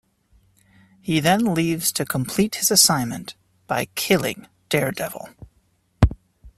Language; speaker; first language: English; native; English